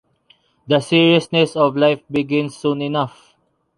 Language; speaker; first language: English; non-native, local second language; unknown